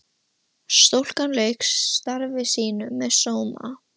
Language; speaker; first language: Icelandic; non-native, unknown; Russian